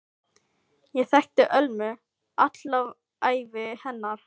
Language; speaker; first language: Icelandic; non-native, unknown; Filipino